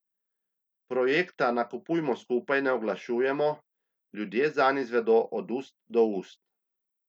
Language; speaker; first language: Slovenian; native; Slovenian